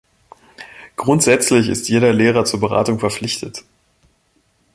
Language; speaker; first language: German; native; German